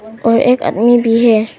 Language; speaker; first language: Hindi; non-native, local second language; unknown